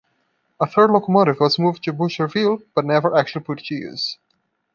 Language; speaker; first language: English; non-native, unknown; Portuguese